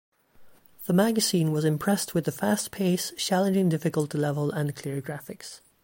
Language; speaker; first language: English; native; English